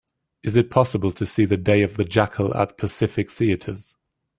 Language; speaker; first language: English; native; English